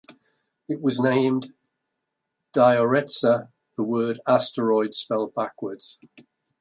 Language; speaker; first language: English; native; English